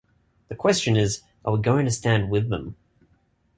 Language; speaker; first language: English; native; English